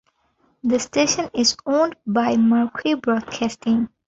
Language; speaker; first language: English; non-native, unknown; Bangla